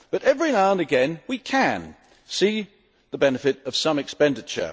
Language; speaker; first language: English; native; English